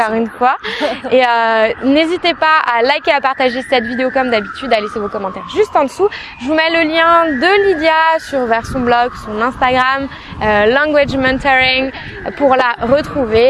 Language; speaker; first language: French; native; French